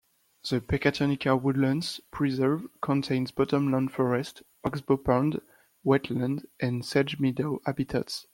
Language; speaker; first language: English; non-native, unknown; French